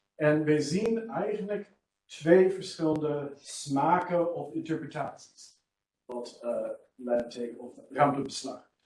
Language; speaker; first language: Dutch; non-native, fluent; English